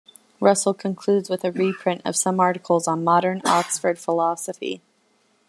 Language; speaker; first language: English; native; English